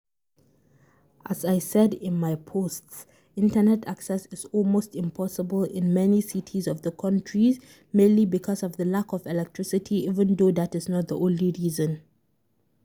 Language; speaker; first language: English; non-native, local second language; Hausa